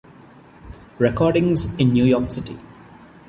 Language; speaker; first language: English; non-native, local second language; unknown